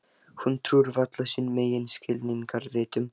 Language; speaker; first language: Icelandic; non-native, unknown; Lithuanian